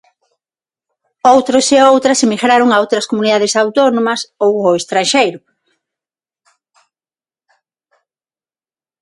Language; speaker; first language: Galician; non-native, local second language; Spanish